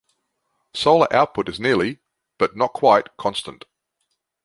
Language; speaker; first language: English; native; English